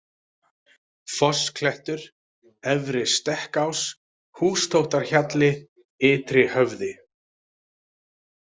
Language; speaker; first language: Icelandic; native; Icelandic